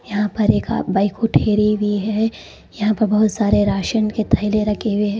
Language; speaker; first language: Hindi; non-native, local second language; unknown